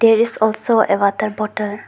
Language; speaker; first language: English; non-native, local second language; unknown